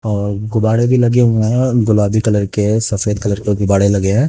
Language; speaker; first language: Hindi; native; Hindi